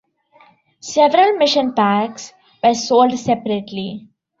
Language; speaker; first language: English; non-native, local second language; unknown